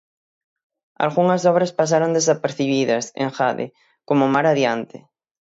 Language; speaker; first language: Galician; native; Galician